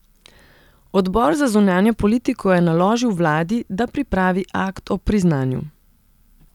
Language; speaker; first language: Slovenian; non-native, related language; Serbian